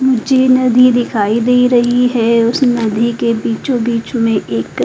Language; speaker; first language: Hindi; native; Hindi